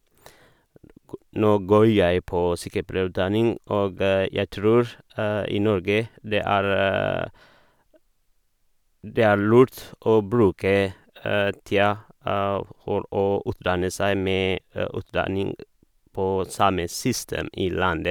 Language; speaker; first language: Norwegian; non-native, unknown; Oromo